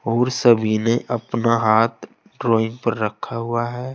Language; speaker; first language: Hindi; native; Hindi